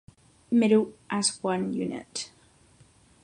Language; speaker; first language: English; non-native, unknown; Catalan